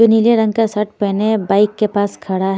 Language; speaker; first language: Hindi; native; Hindi